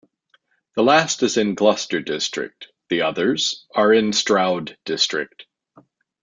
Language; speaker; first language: English; native; English